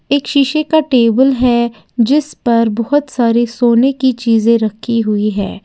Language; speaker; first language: Hindi; native; Hindi